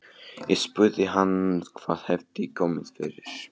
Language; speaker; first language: Icelandic; non-native, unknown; Polish